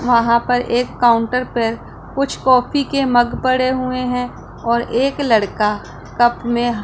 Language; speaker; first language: Hindi; non-native, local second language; Punjabi